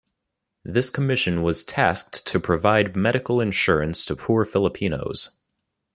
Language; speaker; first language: English; native; English